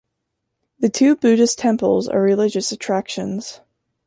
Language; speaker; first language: English; native; English